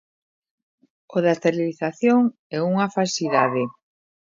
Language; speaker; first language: Galician; native; Galician